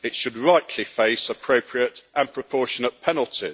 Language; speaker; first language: English; native; English